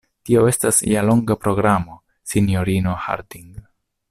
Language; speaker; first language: Esperanto; non-native, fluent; Italian